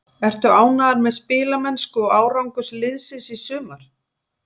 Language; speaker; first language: Icelandic; native; Icelandic